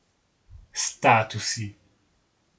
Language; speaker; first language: Slovenian; native; Slovenian